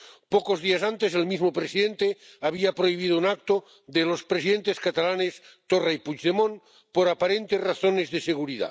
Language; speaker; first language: Spanish; non-native, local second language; Catalan